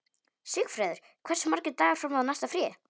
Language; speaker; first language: Icelandic; non-native, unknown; Polish